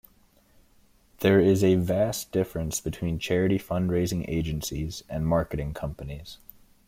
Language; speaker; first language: English; native; English